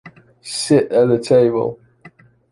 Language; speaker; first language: English; non-native, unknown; Chinese